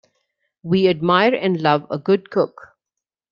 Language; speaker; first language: English; non-native, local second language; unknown